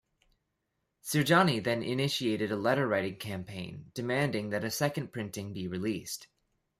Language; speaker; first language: English; native; English